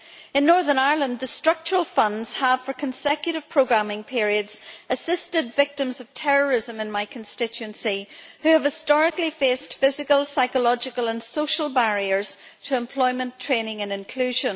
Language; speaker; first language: English; native; English